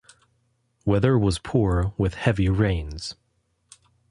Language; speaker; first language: English; non-native, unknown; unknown